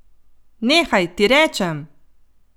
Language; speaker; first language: Slovenian; native; Slovenian